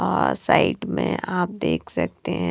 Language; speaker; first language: Hindi; non-native, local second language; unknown